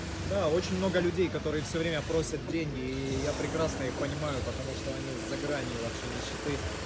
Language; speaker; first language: Russian; native; Russian